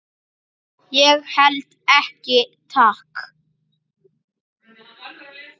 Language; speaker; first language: Icelandic; native; Icelandic